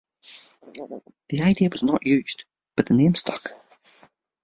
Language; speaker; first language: English; native; English